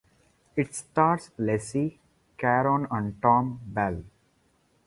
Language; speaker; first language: English; non-native, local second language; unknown